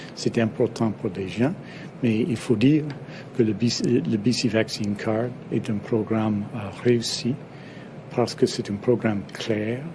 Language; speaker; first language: French; non-native, fluent; English